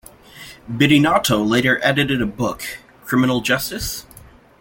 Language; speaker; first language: English; native; English